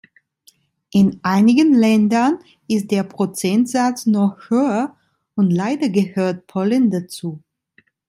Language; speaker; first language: German; non-native, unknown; Italian